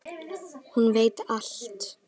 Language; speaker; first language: Icelandic; native; Icelandic